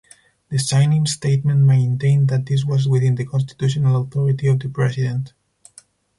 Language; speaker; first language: English; non-native, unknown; Spanish